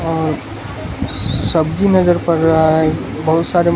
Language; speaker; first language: Hindi; non-native, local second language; Gujarati